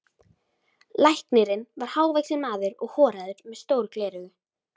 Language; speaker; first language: Icelandic; native; Icelandic